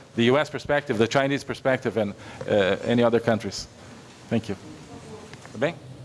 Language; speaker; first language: English; non-native, fluent; Portuguese